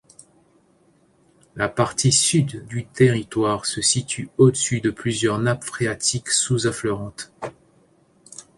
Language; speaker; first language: French; native; French